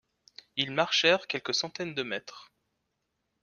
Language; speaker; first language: French; native; French